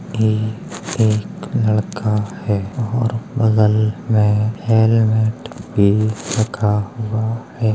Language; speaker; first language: Hindi; native; Hindi